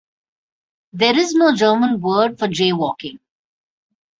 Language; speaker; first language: English; non-native, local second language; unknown